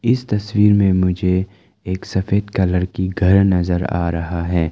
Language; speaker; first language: Hindi; non-native, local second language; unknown